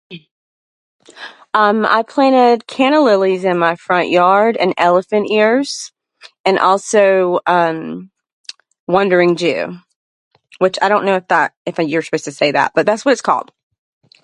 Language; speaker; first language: English; native; English